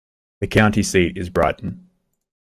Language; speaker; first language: English; native; English